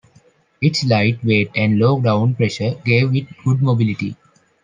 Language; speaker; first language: English; non-native, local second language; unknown